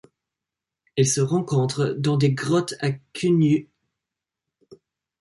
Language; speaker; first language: French; non-native, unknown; English